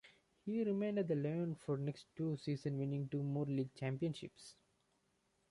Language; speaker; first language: English; non-native, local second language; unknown